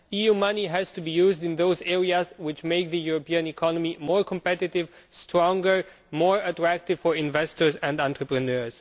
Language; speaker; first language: English; non-native, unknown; Romanian